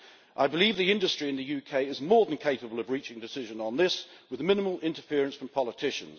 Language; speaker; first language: English; native; English